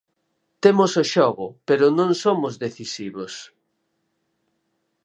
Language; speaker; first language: Galician; native; Galician